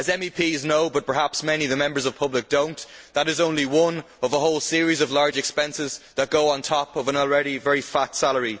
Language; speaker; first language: English; native; English